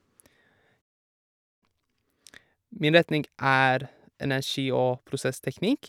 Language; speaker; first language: Norwegian; non-native, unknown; Persian